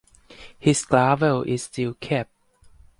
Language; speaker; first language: English; non-native, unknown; Thai